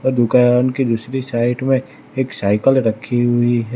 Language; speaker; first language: Hindi; non-native, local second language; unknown